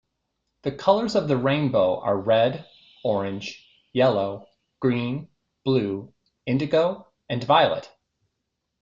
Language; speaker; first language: English; native; English